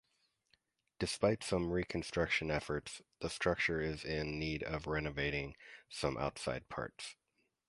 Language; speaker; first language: English; native; English